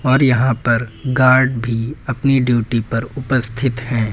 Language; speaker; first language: Hindi; native; Hindi